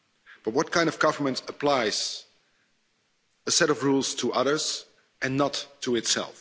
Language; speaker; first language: English; non-native, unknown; Dutch